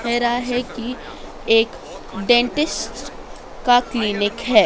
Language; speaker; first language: Hindi; native; Hindi